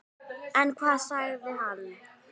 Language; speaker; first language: Icelandic; native; Icelandic